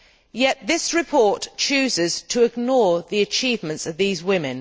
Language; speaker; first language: English; native; English